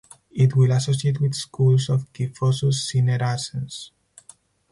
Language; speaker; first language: English; non-native, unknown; Spanish